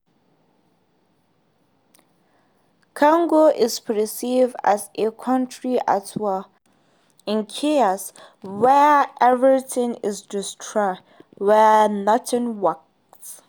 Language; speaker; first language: English; non-native, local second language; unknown